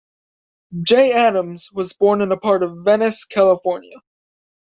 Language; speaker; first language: English; native; English